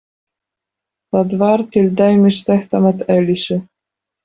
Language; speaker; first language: Icelandic; non-native, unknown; Polish